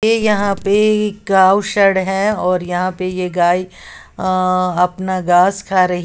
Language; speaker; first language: Hindi; native; Hindi